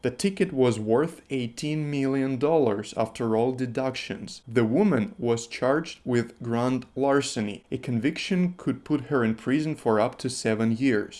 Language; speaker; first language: English; non-native, fluent; Russian